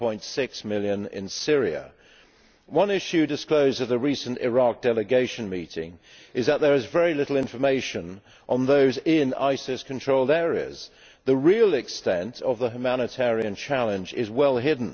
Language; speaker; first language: English; native; English